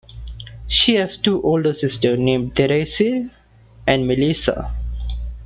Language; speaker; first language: English; non-native, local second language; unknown